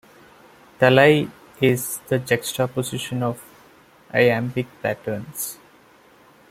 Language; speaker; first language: English; non-native, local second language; Malayalam